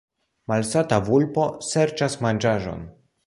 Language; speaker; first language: Esperanto; non-native, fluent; Polish